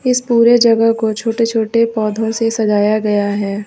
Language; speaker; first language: Hindi; native; Hindi